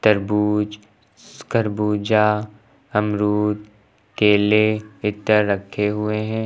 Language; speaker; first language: Hindi; native; Hindi